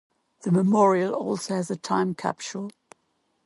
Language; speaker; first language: English; non-native, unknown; German